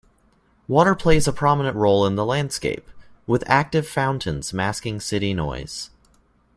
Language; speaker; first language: English; native; English